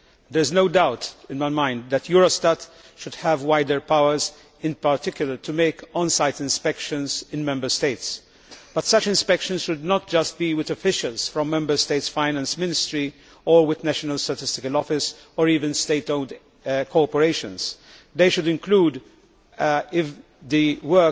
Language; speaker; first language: English; non-native, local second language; Maltese